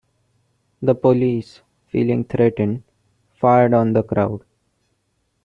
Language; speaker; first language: English; non-native, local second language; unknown